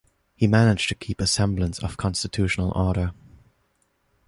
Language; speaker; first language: English; non-native, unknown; German